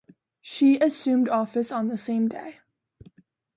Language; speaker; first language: English; native; English